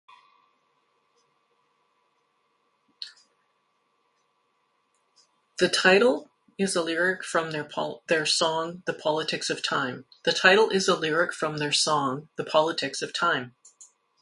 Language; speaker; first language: English; native; English